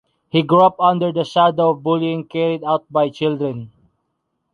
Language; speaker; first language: English; non-native, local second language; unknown